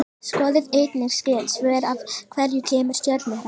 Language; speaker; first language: Icelandic; native; Icelandic